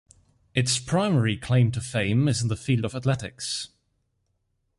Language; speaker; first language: English; non-native, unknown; German